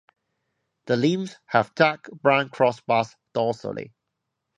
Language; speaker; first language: English; non-native, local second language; Cantonese